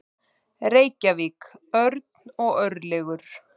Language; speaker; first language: Icelandic; native; Icelandic